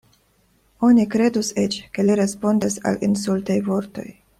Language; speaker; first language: Esperanto; non-native, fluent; Russian